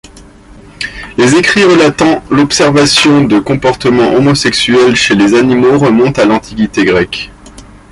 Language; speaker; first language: French; native; French